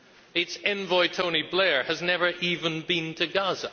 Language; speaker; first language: English; native; English